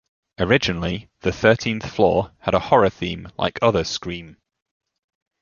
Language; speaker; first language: English; native; English